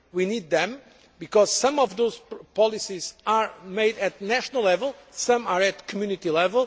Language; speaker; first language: English; non-native, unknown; Portuguese